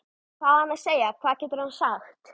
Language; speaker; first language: Icelandic; native; Icelandic